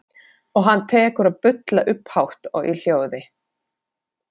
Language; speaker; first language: Icelandic; non-native, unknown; Finnish